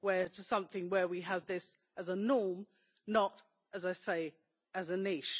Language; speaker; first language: English; native; English